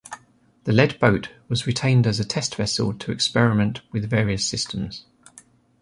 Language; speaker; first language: English; native; English